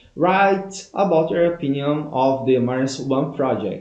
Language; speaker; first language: English; non-native, fluent; Portuguese